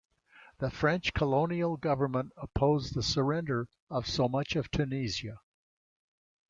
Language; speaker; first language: English; native; English